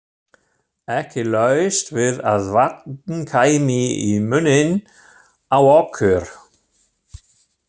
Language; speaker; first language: Icelandic; non-native, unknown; German